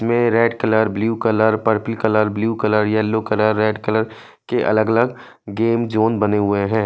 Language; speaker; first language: Hindi; non-native, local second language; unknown